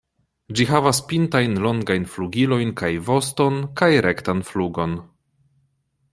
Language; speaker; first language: Esperanto; non-native, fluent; Polish